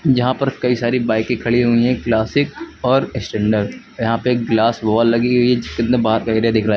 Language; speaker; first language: Hindi; native; Hindi